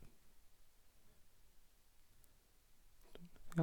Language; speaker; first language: Norwegian; non-native, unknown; Persian